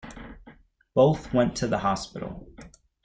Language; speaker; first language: English; native; English